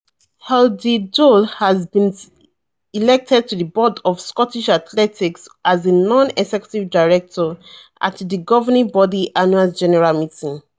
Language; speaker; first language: English; non-native, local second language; Yoruba